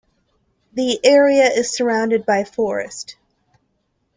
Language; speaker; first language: English; native; English